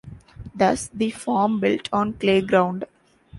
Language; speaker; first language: English; non-native, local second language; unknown